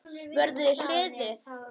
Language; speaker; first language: Icelandic; non-native, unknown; Polish